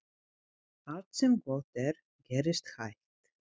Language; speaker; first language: Icelandic; non-native, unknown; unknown